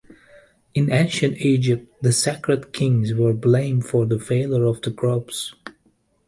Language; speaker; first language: English; native; English